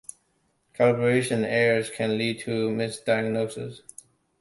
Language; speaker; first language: English; non-native, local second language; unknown